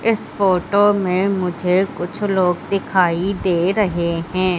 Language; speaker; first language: Hindi; native; Hindi